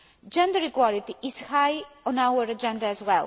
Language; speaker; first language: English; non-native, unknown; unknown